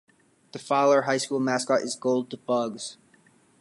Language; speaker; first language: English; native; English